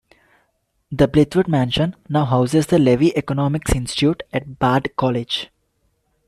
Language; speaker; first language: English; non-native, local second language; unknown